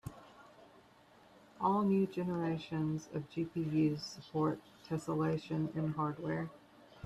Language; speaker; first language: English; native; English